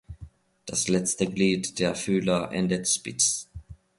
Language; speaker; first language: German; non-native, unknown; Finnish